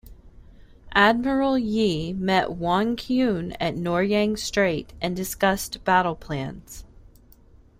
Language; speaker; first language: English; native; English